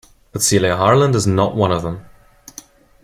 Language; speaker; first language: English; non-native, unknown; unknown